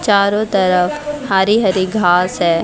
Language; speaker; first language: Hindi; native; Hindi